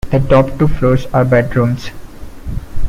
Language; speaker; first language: English; non-native, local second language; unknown